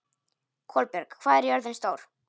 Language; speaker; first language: Icelandic; non-native, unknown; Polish